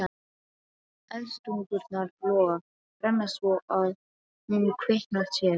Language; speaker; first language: Icelandic; non-native, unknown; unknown